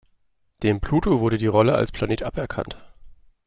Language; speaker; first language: German; native; German